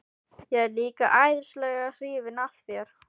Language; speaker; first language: Icelandic; non-native, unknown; Filipino